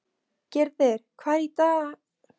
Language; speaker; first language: Icelandic; non-native, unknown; Polish